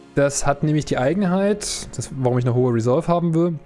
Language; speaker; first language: German; native; German